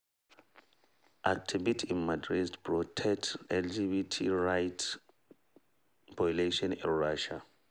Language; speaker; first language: English; non-native, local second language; Hausa